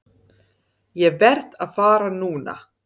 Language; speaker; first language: Icelandic; non-native, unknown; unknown